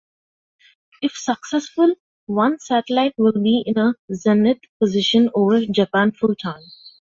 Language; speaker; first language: English; non-native, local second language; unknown